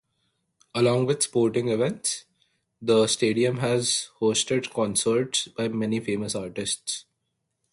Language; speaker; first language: English; non-native, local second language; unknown